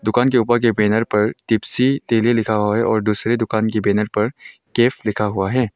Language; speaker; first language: Hindi; non-native, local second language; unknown